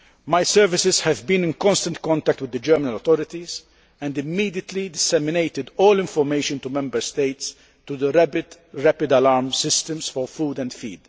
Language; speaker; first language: English; non-native, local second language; Maltese